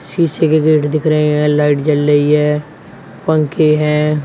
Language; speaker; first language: Hindi; native; Hindi